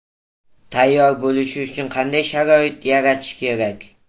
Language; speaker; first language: Uzbek; native; Uzbek